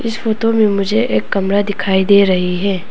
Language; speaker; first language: Hindi; non-native, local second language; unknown